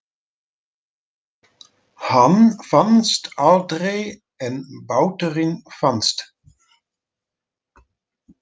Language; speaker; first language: Icelandic; non-native, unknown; Dutch